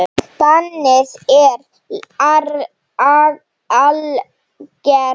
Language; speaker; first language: Icelandic; non-native, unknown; Slovenian